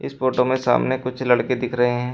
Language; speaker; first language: Hindi; native; Hindi